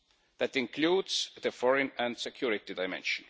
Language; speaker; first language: English; non-native, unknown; Estonian